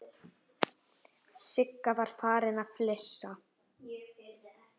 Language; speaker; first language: Icelandic; native; Icelandic